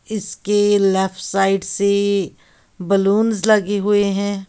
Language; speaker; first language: Hindi; native; Hindi